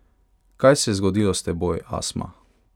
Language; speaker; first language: Slovenian; non-native, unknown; Hungarian